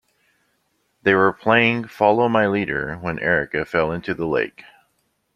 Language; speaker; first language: English; native; English